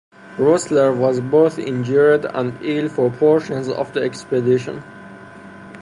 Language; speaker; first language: English; non-native, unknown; Persian